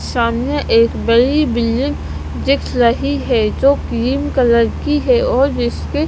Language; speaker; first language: Hindi; non-native, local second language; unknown